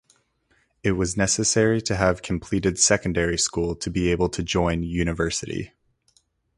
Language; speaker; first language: English; native; English